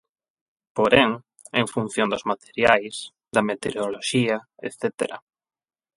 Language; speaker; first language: Galician; non-native, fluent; Spanish